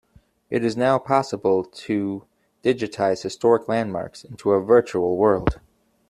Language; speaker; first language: English; native; English